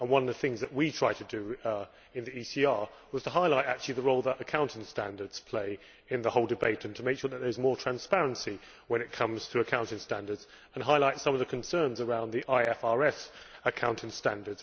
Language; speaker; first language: English; native; English